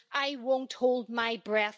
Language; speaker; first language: English; native; English